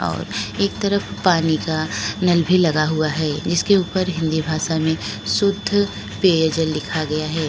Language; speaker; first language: Hindi; native; Hindi